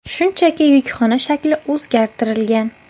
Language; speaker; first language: Uzbek; native; Uzbek